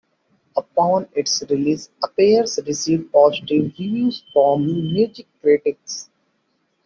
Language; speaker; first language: English; non-native, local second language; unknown